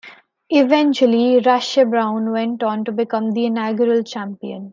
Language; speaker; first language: English; non-native, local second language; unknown